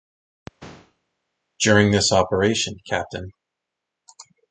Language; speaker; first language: English; native; English